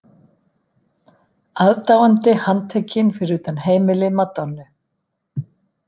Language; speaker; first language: Icelandic; native; Icelandic